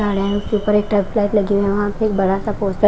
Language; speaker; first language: Hindi; non-native, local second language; Punjabi